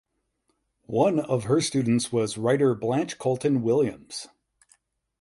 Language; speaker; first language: English; native; English